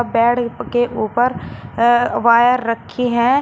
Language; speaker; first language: Hindi; native; Hindi